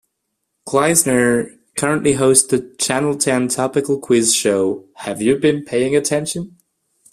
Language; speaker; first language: English; non-native, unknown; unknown